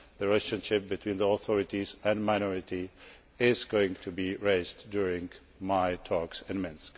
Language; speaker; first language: English; non-native, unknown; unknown